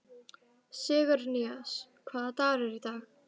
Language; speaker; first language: Icelandic; native; Icelandic